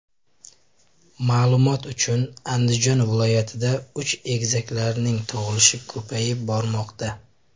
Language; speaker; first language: Uzbek; native; Uzbek